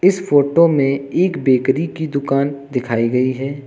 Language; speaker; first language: Hindi; native; Hindi